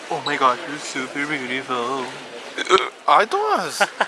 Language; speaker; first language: English; non-native, learner; Portuguese